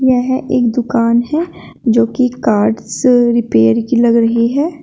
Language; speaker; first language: Hindi; native; Hindi